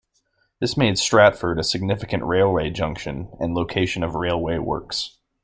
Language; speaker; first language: English; native; English